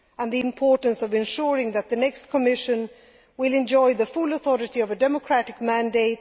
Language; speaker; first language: English; non-native, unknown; Swedish